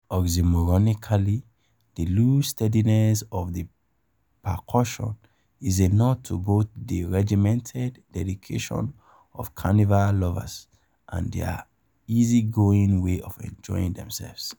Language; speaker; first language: English; non-native, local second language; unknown